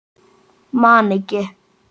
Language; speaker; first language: Icelandic; native; Icelandic